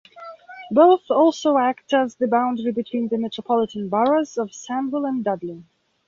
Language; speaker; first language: English; non-native, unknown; Belarusian